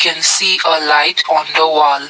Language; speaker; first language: English; non-native, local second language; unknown